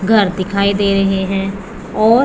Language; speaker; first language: Hindi; non-native, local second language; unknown